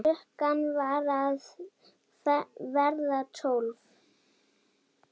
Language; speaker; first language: Icelandic; non-native, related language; Danish